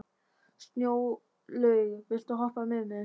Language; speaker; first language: Icelandic; non-native, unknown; German